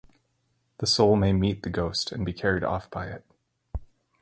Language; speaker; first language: English; native; English